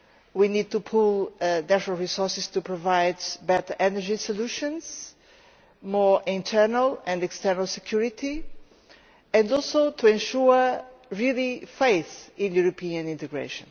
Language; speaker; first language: English; non-native, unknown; Portuguese